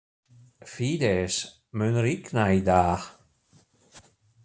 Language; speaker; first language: Icelandic; non-native, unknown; German